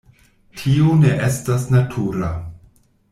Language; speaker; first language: Esperanto; non-native, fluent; German